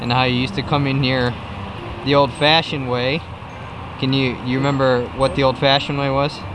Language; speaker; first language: English; early bilingual, other home language; Korean